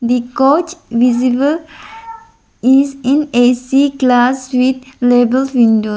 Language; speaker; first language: English; non-native, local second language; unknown